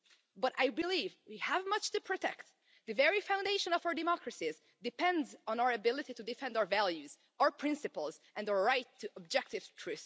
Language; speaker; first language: English; non-native, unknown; Hungarian